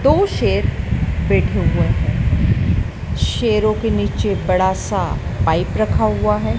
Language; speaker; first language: Hindi; native; Hindi